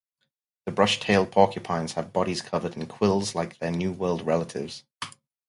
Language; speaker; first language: English; native; English